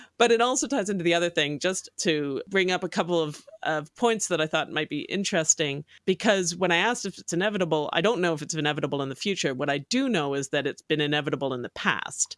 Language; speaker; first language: English; native; English